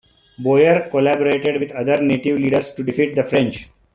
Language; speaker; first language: English; non-native, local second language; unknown